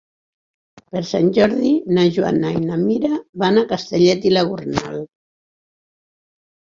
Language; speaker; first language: Catalan; non-native, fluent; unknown